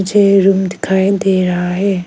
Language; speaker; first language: Hindi; non-native, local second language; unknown